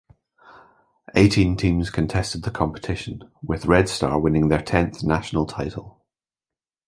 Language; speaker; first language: English; native; English